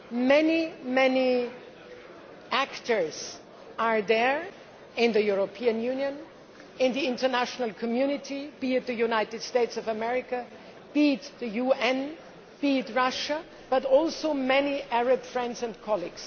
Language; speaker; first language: English; non-native, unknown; German